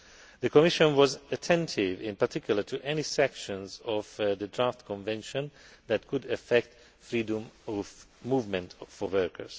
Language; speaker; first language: English; non-native, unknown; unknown